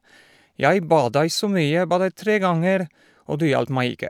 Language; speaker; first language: Norwegian; non-native, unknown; Polish